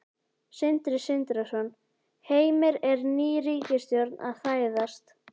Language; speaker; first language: Icelandic; native; Icelandic